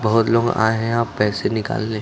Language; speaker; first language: Hindi; native; Hindi